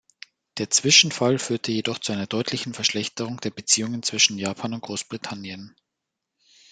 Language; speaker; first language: German; native; German